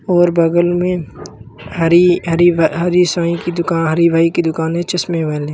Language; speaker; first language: Hindi; native; Hindi